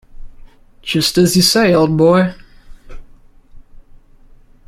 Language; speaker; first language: English; native; English